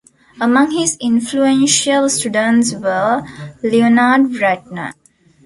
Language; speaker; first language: English; non-native, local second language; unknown